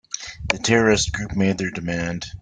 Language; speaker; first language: English; native; English